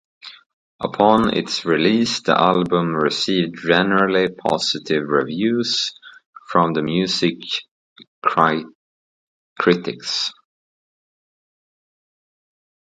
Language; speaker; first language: English; native; English